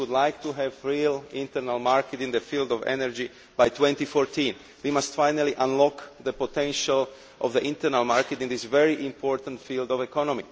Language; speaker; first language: English; non-native, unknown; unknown